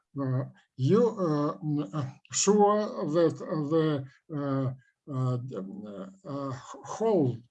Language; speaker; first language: English; non-native, learner; Russian